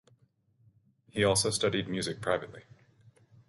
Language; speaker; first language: English; native; English